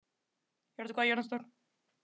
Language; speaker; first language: Icelandic; native; Icelandic